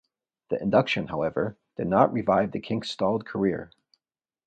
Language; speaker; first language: English; native; English